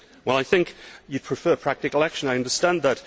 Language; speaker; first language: English; native; English